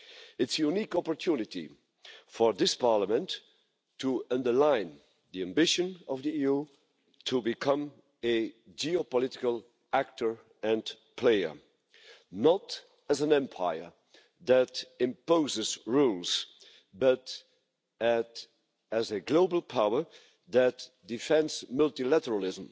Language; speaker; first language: English; non-native, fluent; Dutch